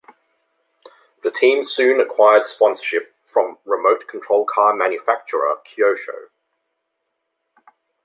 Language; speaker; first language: English; native; English